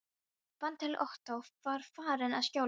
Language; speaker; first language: Icelandic; non-native, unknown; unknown